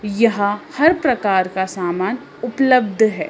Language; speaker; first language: Hindi; native; Hindi